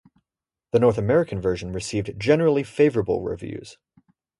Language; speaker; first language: English; native; English